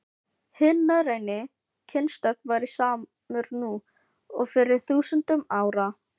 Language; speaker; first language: Icelandic; non-native, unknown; Filipino